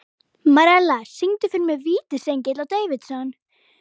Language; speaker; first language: Icelandic; native; Icelandic